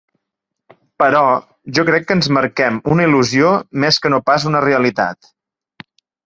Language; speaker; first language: Catalan; native; Catalan